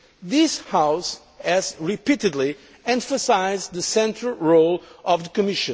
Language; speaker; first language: English; non-native, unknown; Portuguese